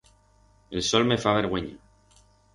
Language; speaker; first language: Aragonese; non-native, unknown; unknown